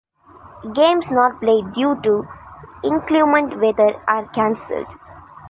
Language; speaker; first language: English; non-native, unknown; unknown